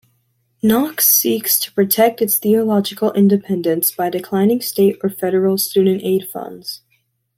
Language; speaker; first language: English; native; English